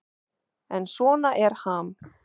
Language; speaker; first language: Icelandic; non-native, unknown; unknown